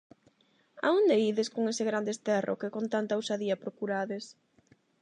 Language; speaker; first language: Galician; non-native, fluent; Spanish